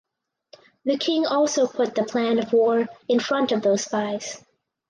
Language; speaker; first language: English; native; English